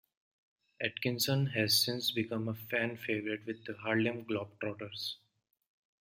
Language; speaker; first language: English; non-native, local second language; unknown